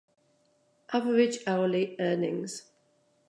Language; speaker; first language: English; native; English